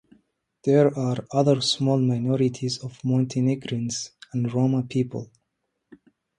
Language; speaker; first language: English; non-native, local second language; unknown